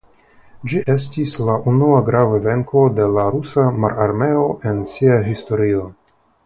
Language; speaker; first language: Esperanto; non-native, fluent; Russian